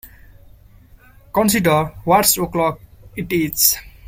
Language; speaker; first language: English; non-native, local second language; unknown